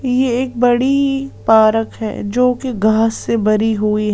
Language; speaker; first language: Hindi; non-native, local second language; Punjabi